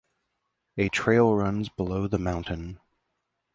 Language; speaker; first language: English; native; English